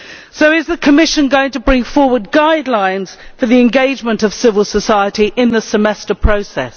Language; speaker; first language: English; native; English